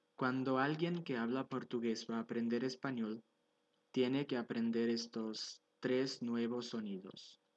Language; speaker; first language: Spanish; non-native, fluent; Portuguese